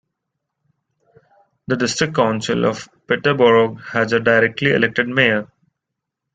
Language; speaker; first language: English; non-native, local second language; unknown